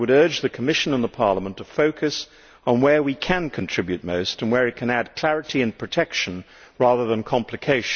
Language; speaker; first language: English; native; English